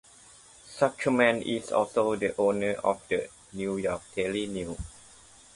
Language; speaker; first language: English; non-native, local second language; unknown